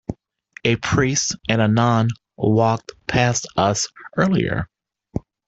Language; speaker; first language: English; native; English